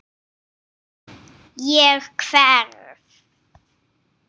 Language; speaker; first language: Icelandic; non-native, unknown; English